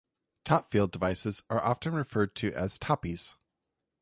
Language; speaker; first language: English; native; English